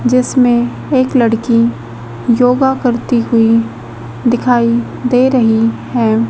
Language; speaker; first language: Hindi; native; Hindi